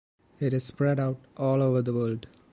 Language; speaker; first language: English; non-native, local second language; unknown